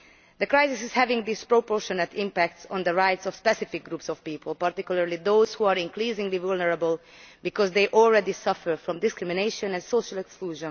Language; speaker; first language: English; non-native, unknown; Hungarian